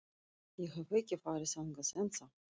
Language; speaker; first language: Icelandic; non-native, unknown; Russian